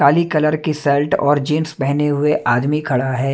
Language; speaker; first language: Hindi; non-native, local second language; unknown